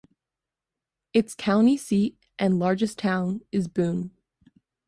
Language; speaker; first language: English; native; English